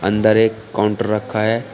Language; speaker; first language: Hindi; native; Hindi